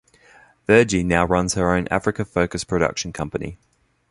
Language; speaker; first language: English; native; English